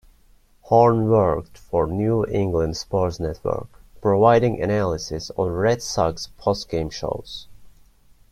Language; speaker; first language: English; non-native, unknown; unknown